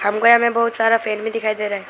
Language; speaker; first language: Hindi; non-native, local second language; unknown